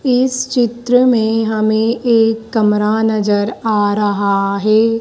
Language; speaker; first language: Hindi; native; Hindi